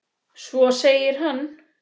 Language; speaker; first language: Icelandic; native; Icelandic